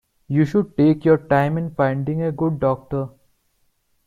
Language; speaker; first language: English; non-native, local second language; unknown